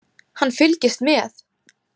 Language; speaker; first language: Icelandic; native; Icelandic